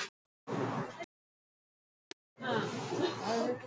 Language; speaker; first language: Icelandic; non-native, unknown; Russian